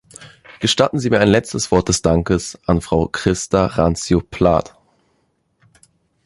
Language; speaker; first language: German; native; German